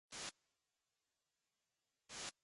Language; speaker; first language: English; native; English